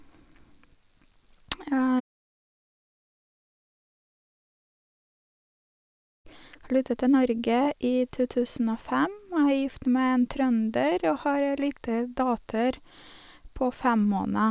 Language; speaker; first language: Norwegian; non-native, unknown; Russian